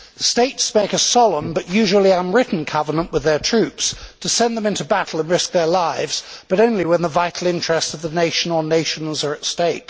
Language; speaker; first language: English; native; English